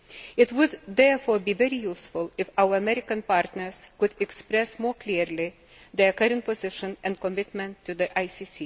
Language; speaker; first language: English; non-native, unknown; Lithuanian